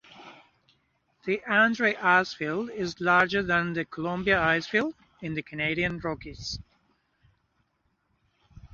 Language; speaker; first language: English; native; English